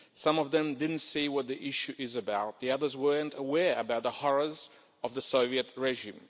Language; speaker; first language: English; non-native, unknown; Lithuanian